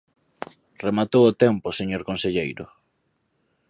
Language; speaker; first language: Galician; native; Galician